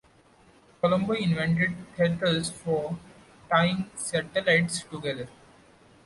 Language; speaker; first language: English; non-native, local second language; Marathi